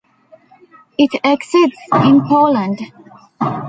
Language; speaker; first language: English; non-native, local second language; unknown